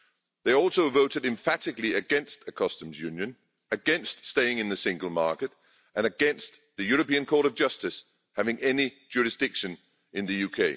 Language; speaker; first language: English; non-native, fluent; Danish